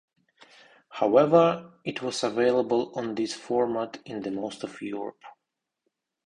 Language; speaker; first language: English; non-native, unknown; Russian